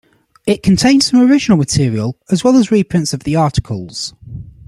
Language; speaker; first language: English; native; English